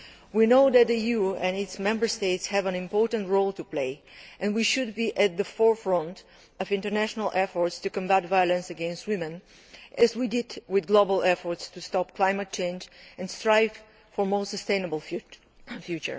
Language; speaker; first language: English; non-native, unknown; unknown